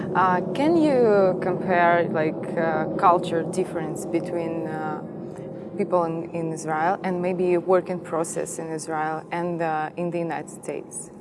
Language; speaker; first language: English; non-native, learner; Russian